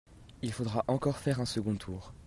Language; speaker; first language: French; native; French